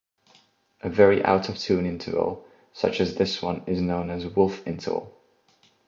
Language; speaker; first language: English; non-native, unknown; Estonian